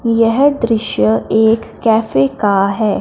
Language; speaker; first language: Hindi; non-native, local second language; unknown